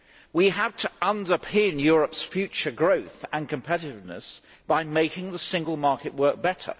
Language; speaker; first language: English; native; English